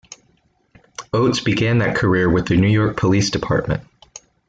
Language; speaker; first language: English; native; English